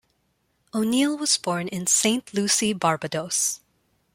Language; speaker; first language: English; non-native, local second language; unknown